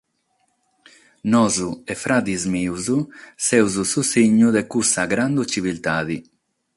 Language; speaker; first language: Sardinian; non-native, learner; Catalan